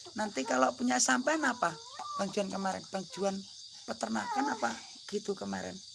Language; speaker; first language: Indonesian; non-native, local second language; Javanese